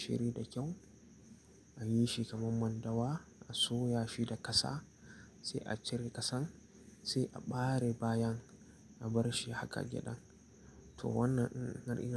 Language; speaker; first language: Hausa; native; Hausa